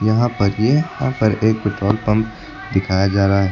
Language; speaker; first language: Hindi; native; Hindi